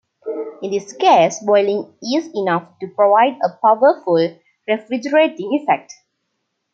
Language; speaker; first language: English; non-native, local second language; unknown